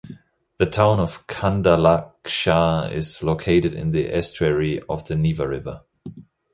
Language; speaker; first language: English; non-native, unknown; German